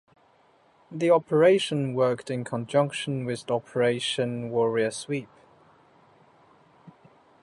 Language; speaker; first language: English; native; English